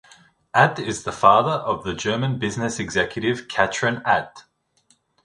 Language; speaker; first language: English; native; English